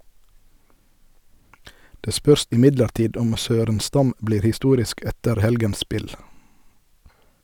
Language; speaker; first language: Norwegian; native; Norwegian